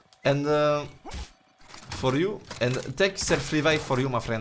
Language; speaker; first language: English; non-native, learner; French